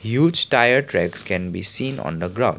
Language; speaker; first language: English; non-native, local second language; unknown